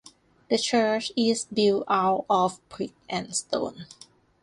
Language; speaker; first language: English; non-native, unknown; Thai